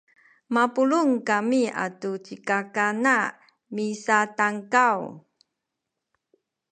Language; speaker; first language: Sakizaya; non-native, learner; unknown